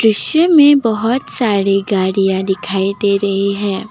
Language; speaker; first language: Hindi; non-native, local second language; Assamese